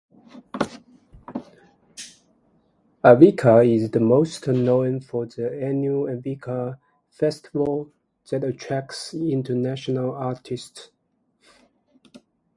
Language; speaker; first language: English; native; English